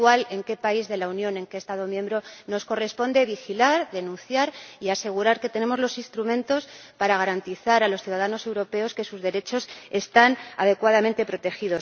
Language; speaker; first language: Spanish; native; Spanish